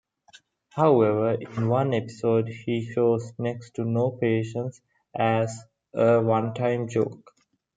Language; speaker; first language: English; non-native, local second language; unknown